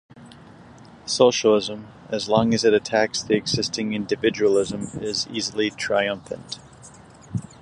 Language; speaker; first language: English; native; English